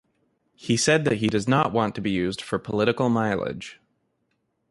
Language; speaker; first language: English; native; English